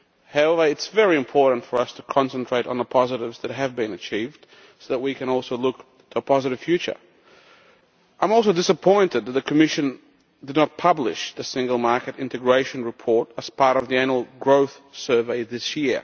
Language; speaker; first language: English; non-native, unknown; Lithuanian